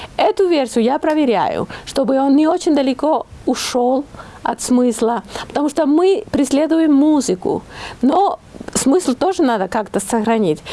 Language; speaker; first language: Russian; non-native, fluent; Spanish